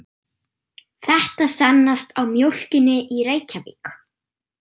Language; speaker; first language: Icelandic; non-native, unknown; German